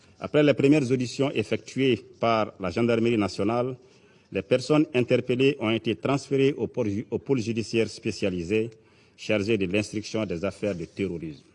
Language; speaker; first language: French; non-native, local second language; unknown